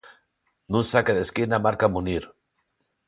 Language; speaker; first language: Galician; non-native, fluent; Spanish